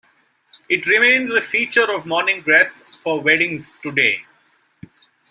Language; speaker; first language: English; non-native, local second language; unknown